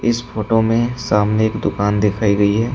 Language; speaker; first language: Hindi; native; Hindi